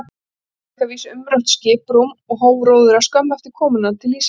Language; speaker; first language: Icelandic; native; Icelandic